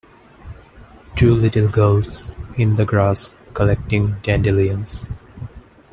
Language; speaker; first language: English; non-native, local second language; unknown